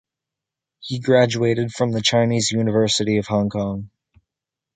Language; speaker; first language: English; native; English